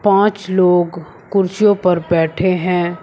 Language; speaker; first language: Hindi; native; Hindi